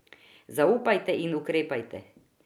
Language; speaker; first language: Slovenian; non-native, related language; Croatian